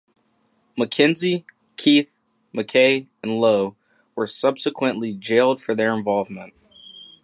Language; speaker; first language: English; native; English